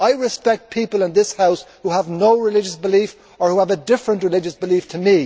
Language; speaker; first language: English; native; English